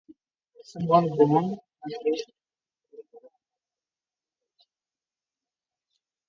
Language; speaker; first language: English; non-native, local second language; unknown